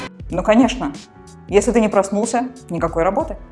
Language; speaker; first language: Russian; native; Russian